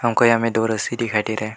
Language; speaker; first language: Hindi; non-native, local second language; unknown